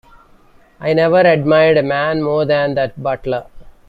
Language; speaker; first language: English; non-native, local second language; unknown